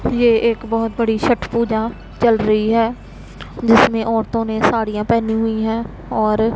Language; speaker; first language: Hindi; non-native, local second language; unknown